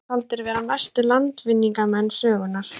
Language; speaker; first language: Icelandic; native; Icelandic